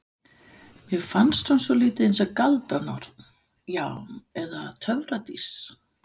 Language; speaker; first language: Icelandic; non-native, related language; Danish